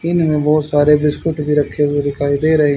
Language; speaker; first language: Hindi; native; Hindi